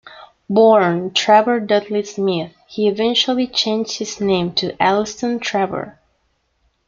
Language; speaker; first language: English; non-native, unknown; Spanish